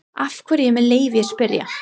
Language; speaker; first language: Icelandic; non-native, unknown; English